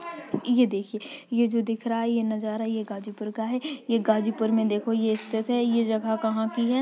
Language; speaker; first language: Hindi; native; Hindi